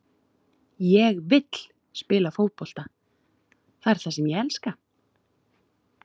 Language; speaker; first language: Icelandic; native; Icelandic